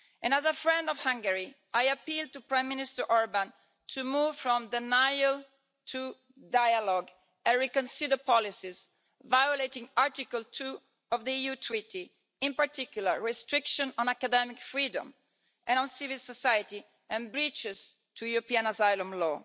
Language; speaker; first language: English; non-native, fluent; Italian